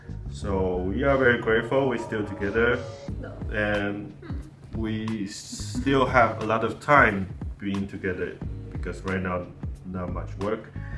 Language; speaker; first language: English; non-native, fluent; Chinese